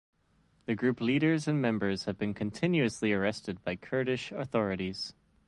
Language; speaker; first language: English; native; English